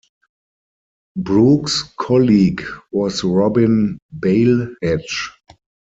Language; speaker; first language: English; non-native, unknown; German